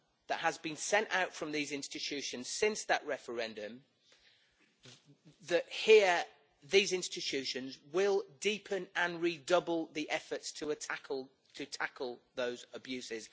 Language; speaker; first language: English; native; English